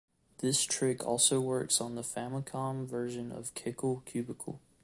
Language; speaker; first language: English; native; English